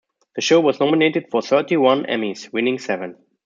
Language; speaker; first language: English; non-native, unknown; German